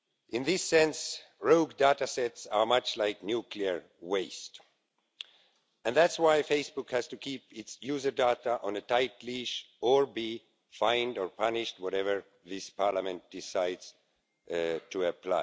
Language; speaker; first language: English; non-native, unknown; Estonian